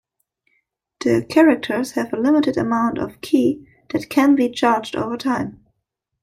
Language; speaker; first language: English; non-native, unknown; German